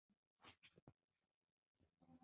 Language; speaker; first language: Icelandic; native; Icelandic